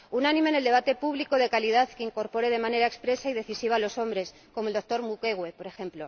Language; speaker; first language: Spanish; native; Spanish